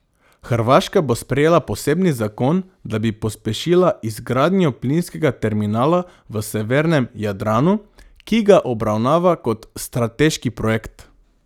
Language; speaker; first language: Slovenian; non-native, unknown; Macedonian